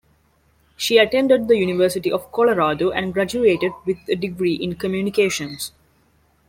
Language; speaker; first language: English; non-native, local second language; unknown